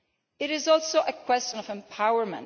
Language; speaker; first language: English; non-native, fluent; Italian